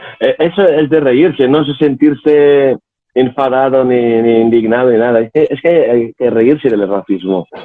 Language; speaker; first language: Spanish; non-native, fluent; Arabic